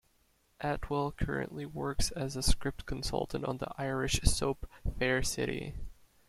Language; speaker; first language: English; native; English